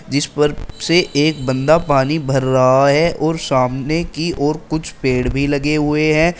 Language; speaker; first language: Hindi; native; Hindi